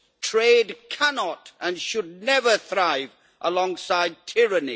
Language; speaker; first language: English; native; English